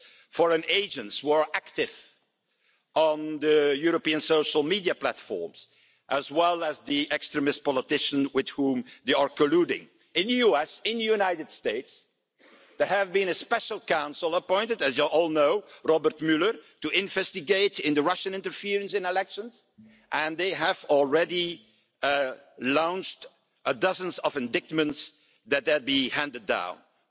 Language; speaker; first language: English; non-native, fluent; German